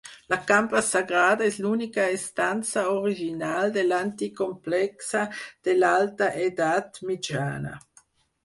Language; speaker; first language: Catalan; non-native, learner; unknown